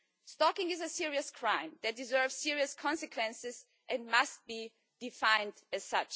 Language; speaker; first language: English; non-native, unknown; German